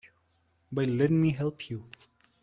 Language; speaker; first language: English; non-native, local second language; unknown